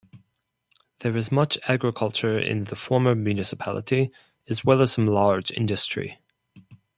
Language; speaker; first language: English; non-native, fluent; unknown